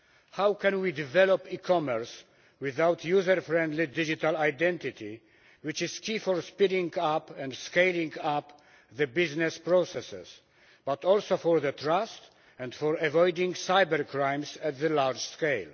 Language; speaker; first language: English; non-native, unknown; Polish